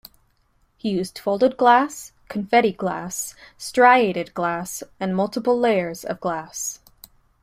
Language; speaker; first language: English; native; English